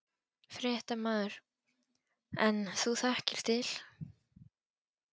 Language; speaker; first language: Icelandic; non-native, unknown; Polish